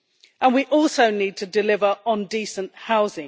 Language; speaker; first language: English; native; English